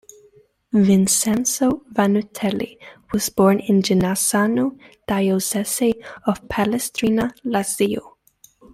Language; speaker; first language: English; native; English